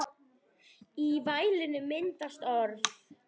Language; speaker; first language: Icelandic; native; Icelandic